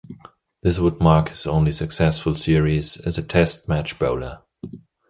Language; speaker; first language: English; non-native, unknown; German